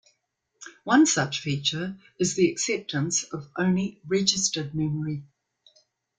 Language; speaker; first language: English; native; English